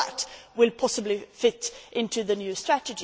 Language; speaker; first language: English; non-native, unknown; Swedish